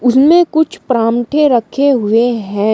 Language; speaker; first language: Hindi; native; Hindi